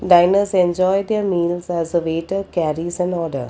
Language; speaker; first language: English; non-native, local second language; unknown